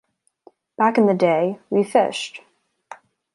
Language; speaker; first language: English; native; English